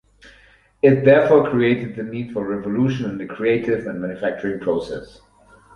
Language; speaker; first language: English; non-native, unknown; German